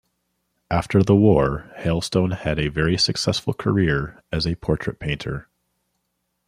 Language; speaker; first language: English; native; English